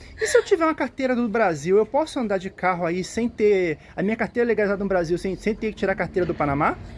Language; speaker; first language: Portuguese; native; Portuguese